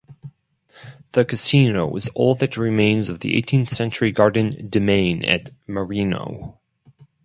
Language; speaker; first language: English; non-native, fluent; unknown